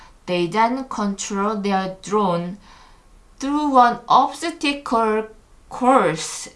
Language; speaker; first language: English; non-native, learner; Korean